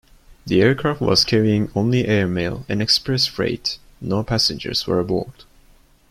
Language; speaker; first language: English; non-native, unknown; Turkish